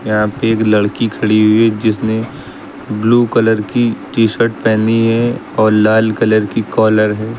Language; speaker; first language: Hindi; native; Hindi